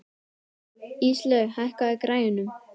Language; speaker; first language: Icelandic; native; Icelandic